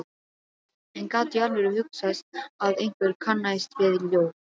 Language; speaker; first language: Icelandic; non-native, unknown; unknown